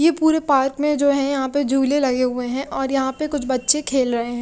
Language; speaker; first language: Hindi; native; Hindi